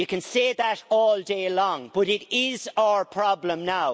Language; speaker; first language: English; native; English